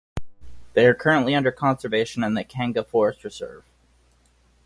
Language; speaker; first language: English; native; English